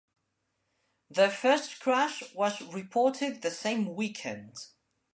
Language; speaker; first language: English; non-native, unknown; Spanish